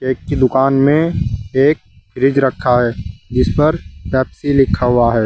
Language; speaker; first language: Hindi; native; Hindi